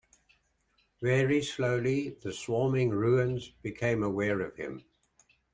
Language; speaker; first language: English; native; English